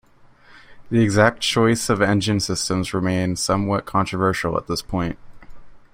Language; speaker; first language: English; native; English